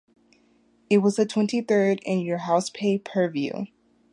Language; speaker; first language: English; native; English